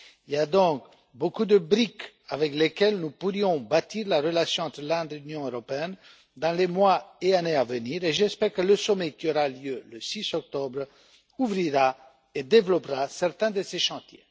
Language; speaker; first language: French; non-native, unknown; Romanian